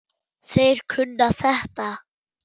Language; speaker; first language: Icelandic; non-native, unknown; German